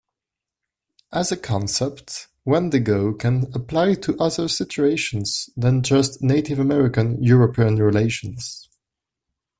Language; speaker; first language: English; non-native, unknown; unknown